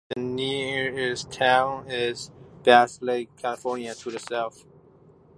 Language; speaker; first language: English; non-native, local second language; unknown